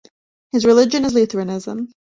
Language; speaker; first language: English; native; English